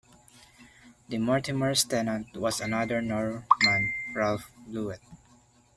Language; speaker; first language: English; non-native, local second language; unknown